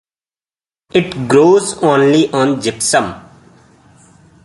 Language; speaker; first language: English; non-native, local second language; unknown